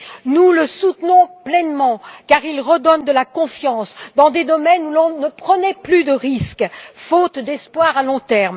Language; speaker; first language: French; native; French